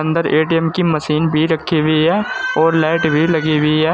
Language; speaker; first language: Hindi; native; Hindi